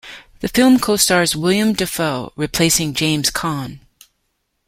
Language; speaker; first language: English; native; English